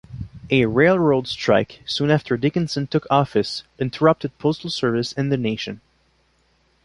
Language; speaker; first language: English; non-native, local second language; French